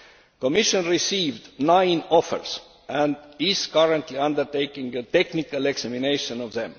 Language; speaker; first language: English; non-native, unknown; Estonian